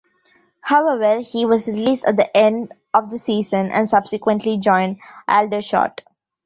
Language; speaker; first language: English; non-native, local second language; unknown